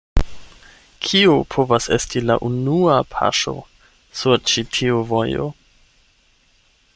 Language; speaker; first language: Esperanto; non-native, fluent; German